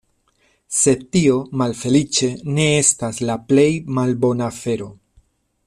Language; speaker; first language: Esperanto; non-native, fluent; Spanish